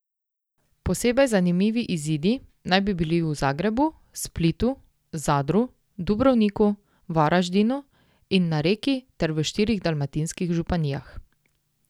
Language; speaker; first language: Slovenian; native; Slovenian